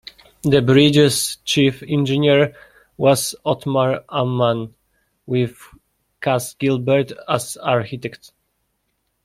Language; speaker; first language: English; non-native, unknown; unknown